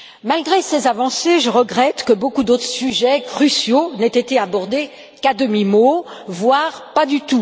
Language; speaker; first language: French; native; French